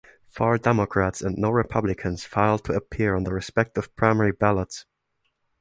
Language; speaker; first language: English; non-native, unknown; German